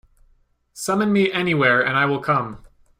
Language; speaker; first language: English; native; English